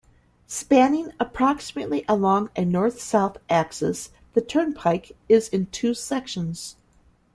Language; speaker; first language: English; native; English